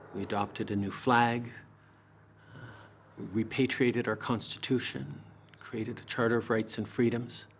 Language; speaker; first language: English; native; English